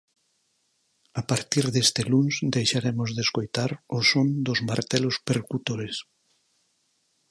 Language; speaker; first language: Galician; native; Galician